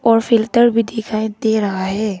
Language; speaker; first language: Hindi; early bilingual, other home language; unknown